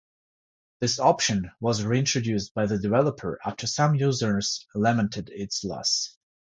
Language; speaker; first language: English; non-native, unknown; Georgian